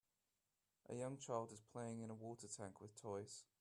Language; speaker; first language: English; native; English